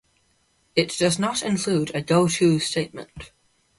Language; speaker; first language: English; native; English